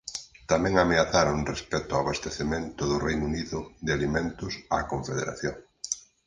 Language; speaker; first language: Galician; native; Galician